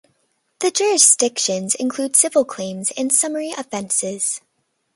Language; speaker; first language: English; native; English